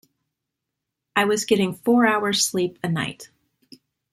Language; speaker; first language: English; native; English